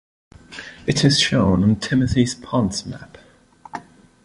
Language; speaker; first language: English; non-native, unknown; Spanish